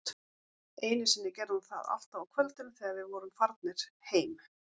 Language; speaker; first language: Icelandic; native; Icelandic